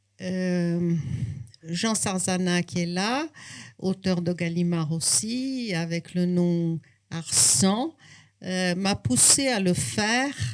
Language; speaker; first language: French; non-native, fluent; Portuguese